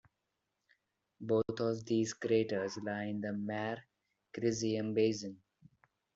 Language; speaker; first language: English; non-native, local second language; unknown